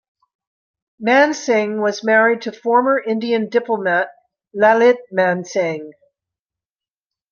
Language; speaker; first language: English; native; English